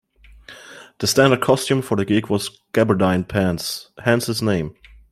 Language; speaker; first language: English; non-native, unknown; German